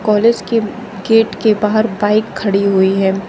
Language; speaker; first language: Hindi; native; Hindi